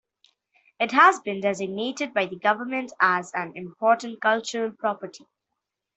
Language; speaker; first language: English; non-native, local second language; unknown